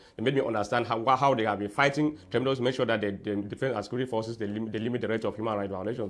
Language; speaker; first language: English; non-native, local second language; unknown